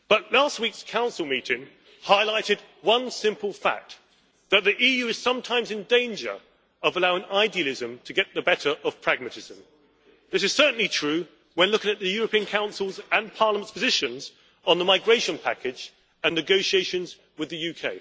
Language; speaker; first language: English; native; English